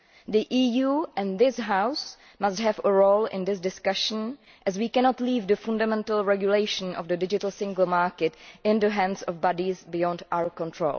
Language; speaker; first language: English; non-native, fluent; Czech